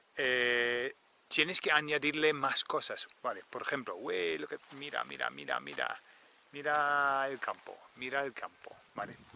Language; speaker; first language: Spanish; non-native, fluent; English